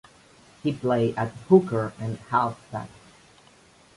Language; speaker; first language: English; non-native, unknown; Spanish